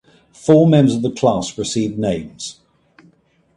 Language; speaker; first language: English; native; English